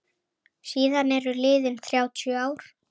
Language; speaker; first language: Icelandic; native; Icelandic